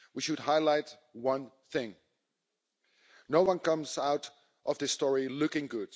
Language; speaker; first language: English; non-native, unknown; Dutch